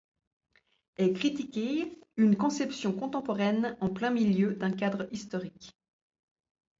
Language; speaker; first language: French; native; French